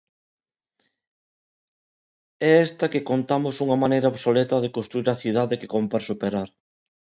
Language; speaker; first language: Galician; non-native, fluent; Spanish